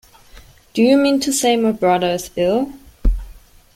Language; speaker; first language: English; non-native, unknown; German